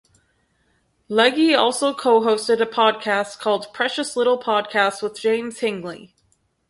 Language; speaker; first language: English; native; English